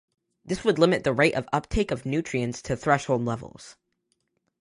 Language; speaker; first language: English; native; English